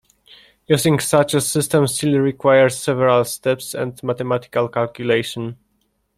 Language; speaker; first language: English; non-native, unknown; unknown